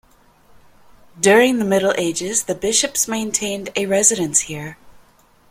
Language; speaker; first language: English; native; English